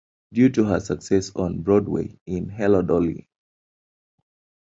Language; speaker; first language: English; non-native, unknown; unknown